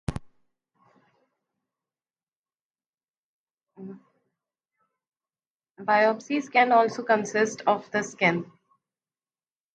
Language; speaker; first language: English; non-native, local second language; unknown